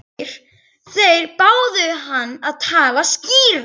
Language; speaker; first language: Icelandic; native; Icelandic